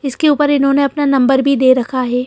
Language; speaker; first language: Hindi; native; Hindi